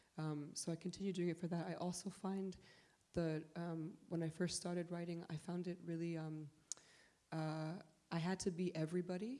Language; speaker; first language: English; early bilingual, other home language; Polish